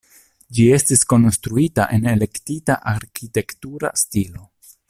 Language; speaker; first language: Esperanto; non-native, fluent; Italian